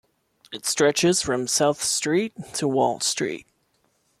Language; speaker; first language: English; non-native, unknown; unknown